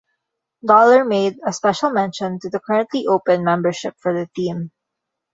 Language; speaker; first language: English; non-native, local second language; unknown